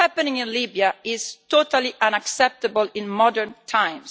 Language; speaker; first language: English; non-native, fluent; Italian